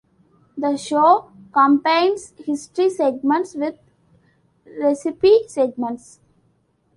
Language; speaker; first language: English; non-native, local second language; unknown